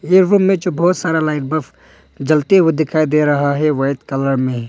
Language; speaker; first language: Hindi; non-native, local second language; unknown